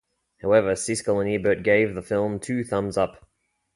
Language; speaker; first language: English; native; English